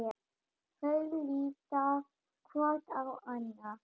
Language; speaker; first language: Icelandic; non-native, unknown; German